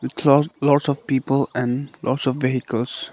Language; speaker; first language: Hindi; non-native, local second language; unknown